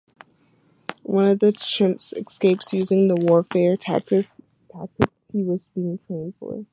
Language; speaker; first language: English; native; English